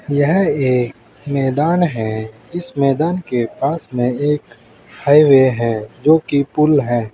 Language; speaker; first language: Hindi; native; Hindi